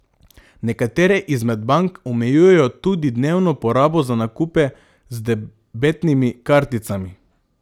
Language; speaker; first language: Slovenian; non-native, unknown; Macedonian